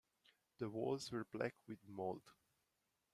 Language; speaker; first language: English; non-native, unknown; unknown